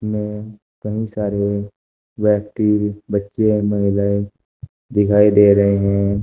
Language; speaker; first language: Hindi; native; Hindi